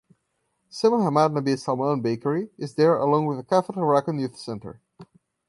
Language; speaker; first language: English; non-native, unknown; Portuguese